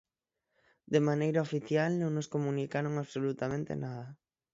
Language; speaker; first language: Galician; native; Galician